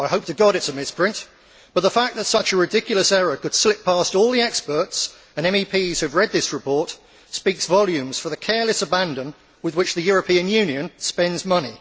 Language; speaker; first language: English; native; English